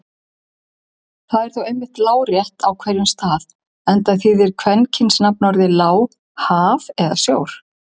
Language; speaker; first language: Icelandic; native; Icelandic